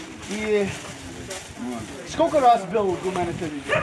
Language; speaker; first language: Russian; non-native, learner; English